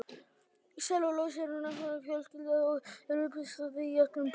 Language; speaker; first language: Icelandic; native; Icelandic